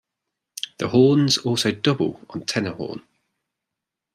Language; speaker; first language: English; native; English